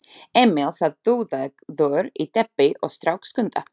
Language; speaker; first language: Icelandic; non-native, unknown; Slovak